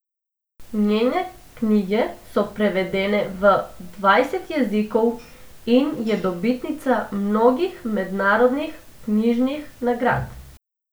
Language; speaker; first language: Slovenian; non-native, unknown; Macedonian